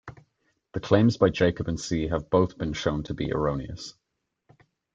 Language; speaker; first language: English; native; English